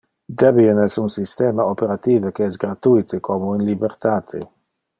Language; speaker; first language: Interlingua; non-native, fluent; Dutch